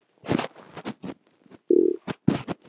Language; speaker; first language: Icelandic; non-native, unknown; Polish